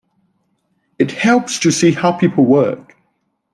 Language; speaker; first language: English; non-native, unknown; Thai